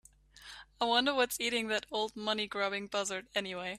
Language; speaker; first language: English; native; English